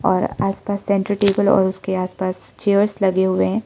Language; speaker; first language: Hindi; non-native, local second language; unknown